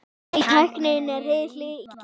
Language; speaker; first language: Icelandic; native; Icelandic